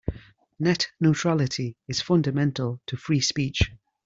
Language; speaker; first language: English; native; English